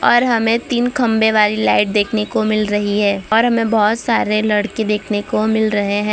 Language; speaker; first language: Hindi; non-native, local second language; Gujarati